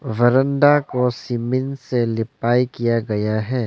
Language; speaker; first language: Hindi; non-native, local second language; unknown